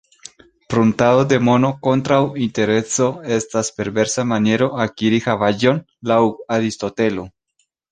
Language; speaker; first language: Esperanto; non-native, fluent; Spanish